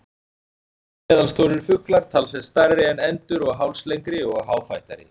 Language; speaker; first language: Icelandic; native; Icelandic